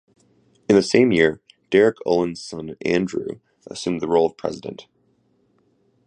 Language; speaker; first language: English; native; English